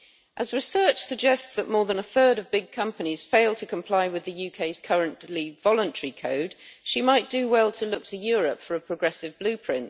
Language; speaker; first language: English; native; English